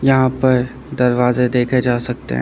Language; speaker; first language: Hindi; native; Hindi